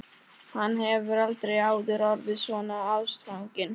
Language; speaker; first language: Icelandic; non-native, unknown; Polish